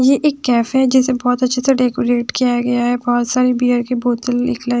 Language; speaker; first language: Hindi; non-native, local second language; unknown